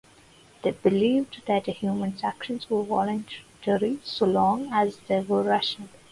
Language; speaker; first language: English; non-native, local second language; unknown